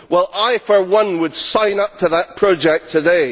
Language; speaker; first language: English; native; English